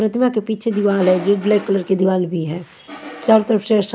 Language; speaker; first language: Hindi; non-native, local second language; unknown